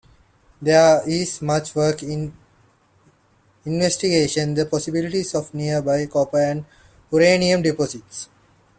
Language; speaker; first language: English; non-native, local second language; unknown